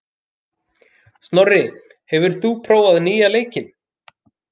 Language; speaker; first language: Icelandic; native; Icelandic